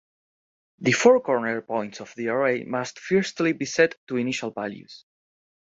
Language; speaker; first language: English; non-native, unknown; Spanish